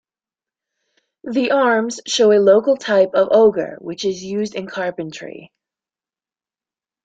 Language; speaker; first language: English; native; English